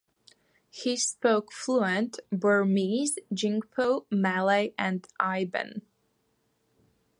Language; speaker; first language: English; non-native, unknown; Latvian